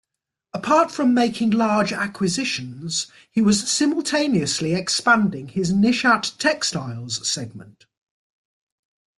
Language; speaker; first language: English; native; English